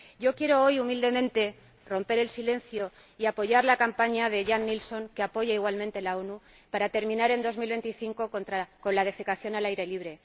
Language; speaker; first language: Spanish; native; Spanish